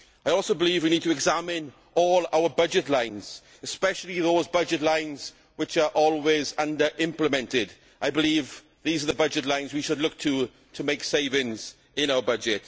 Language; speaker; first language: English; native; English